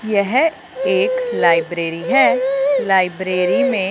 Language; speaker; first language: Hindi; non-native, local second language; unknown